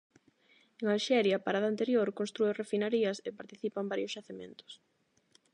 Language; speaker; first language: Galician; non-native, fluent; Spanish